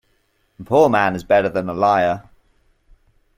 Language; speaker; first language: English; native; English